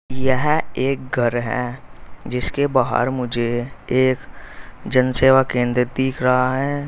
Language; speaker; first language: Hindi; native; Hindi